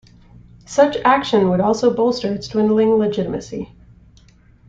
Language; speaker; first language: English; native; English